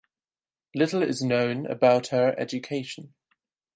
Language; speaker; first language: English; non-native, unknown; German